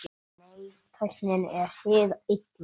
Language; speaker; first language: Icelandic; non-native, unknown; English